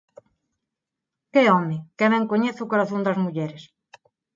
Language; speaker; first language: Galician; non-native, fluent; Spanish